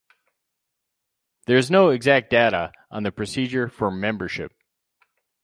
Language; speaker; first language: English; native; English